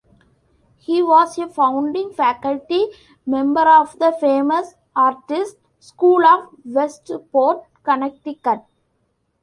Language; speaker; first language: English; non-native, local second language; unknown